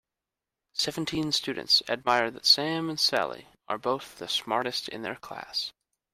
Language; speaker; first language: English; native; English